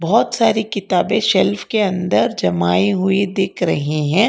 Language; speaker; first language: Hindi; non-native, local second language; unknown